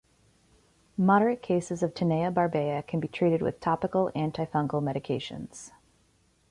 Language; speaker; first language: English; native; English